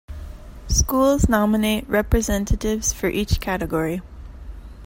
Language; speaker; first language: English; native; English